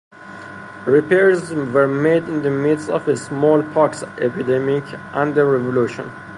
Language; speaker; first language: English; non-native, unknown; Persian